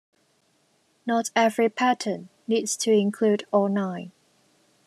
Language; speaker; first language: English; non-native, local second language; Cantonese